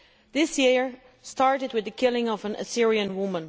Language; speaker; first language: English; non-native, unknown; Dutch